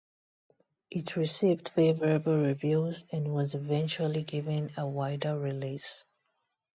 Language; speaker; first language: English; non-native, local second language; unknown